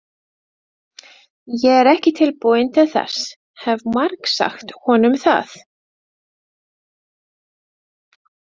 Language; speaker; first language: Icelandic; non-native, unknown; Latvian